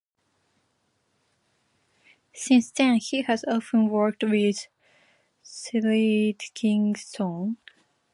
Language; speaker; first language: English; non-native, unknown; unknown